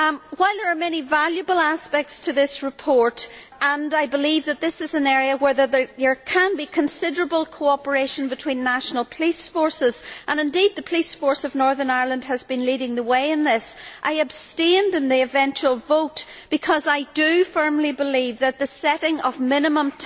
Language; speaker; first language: English; native; English